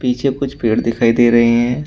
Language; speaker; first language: Hindi; native; Hindi